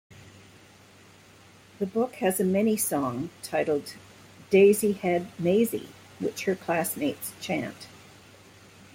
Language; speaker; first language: English; native; English